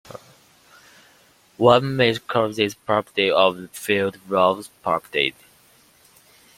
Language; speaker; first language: English; non-native, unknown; Chinese